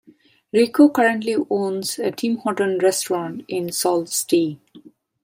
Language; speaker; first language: English; non-native, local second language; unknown